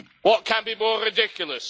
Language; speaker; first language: English; native; English